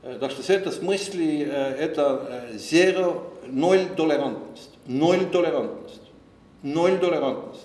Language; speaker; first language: Russian; non-native, fluent; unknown